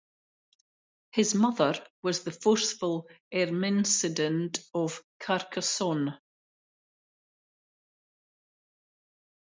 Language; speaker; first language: English; native; English